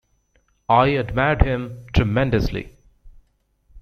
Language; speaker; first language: English; native; English